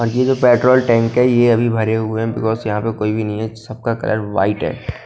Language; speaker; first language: Hindi; non-native, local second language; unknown